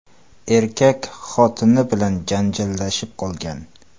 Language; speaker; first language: Uzbek; non-native, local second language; Kara-Kalpak